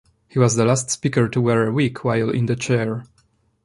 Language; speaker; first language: English; non-native, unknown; Polish